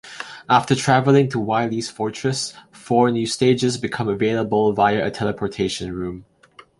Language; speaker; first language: English; non-native, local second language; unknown